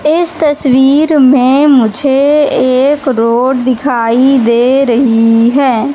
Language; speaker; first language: Hindi; native; Hindi